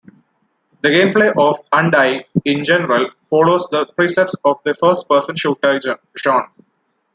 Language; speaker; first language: English; non-native, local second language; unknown